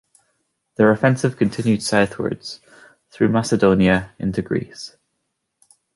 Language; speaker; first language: English; native; English